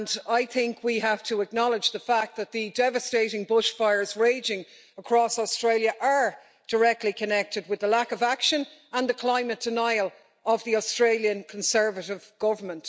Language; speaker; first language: English; native; English